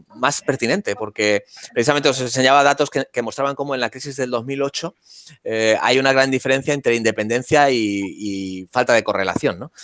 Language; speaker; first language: Spanish; native; Spanish